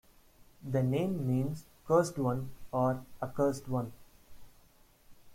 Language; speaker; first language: English; non-native, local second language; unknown